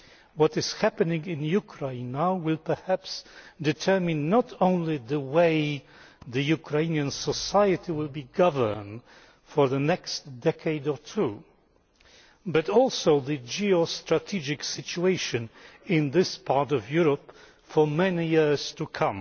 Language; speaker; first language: English; non-native, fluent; Polish